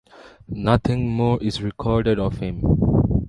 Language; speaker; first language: English; non-native, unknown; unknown